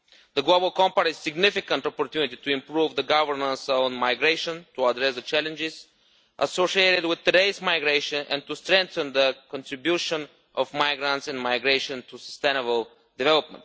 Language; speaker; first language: English; non-native, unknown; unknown